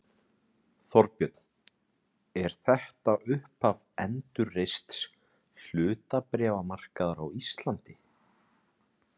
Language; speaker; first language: Icelandic; native; Icelandic